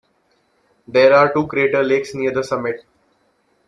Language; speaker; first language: English; non-native, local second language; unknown